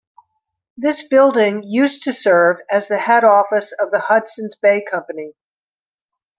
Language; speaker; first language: English; native; English